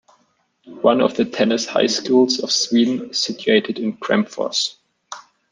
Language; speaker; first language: English; non-native, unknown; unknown